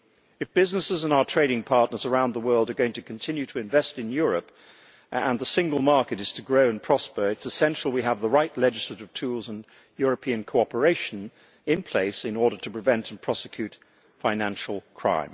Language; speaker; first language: English; native; English